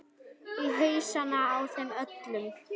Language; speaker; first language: Icelandic; native; Icelandic